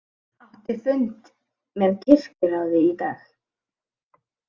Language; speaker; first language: Icelandic; native; Icelandic